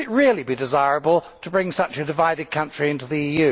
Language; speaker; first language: English; native; English